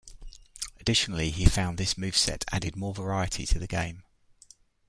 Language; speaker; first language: English; native; English